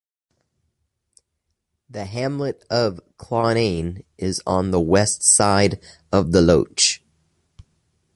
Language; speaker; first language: English; native; English